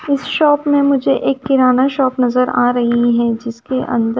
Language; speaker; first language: Hindi; non-native, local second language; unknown